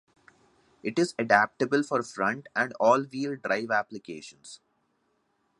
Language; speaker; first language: English; non-native, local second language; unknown